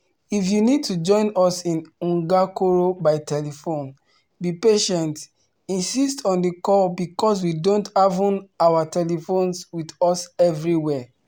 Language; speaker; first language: English; non-native, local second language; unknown